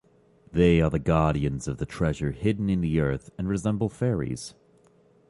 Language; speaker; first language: English; native; English